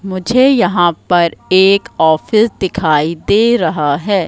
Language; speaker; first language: Hindi; native; Hindi